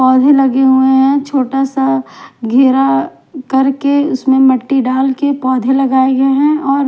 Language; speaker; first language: Hindi; non-native, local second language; Punjabi